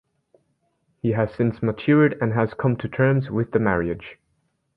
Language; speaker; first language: English; native; English